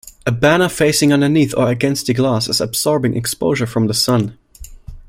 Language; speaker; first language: English; non-native, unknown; German